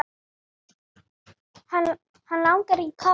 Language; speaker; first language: Icelandic; native; Icelandic